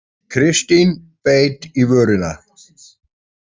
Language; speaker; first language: Icelandic; native; Icelandic